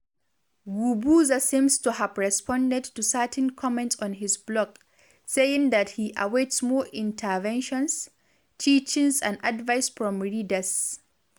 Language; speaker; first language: English; non-native, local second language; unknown